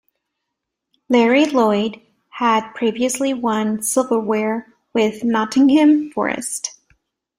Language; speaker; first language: English; native; English